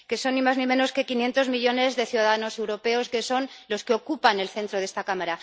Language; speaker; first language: Spanish; native; Spanish